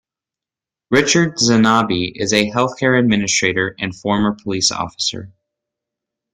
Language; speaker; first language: English; native; English